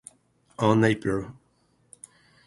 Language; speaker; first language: English; native; English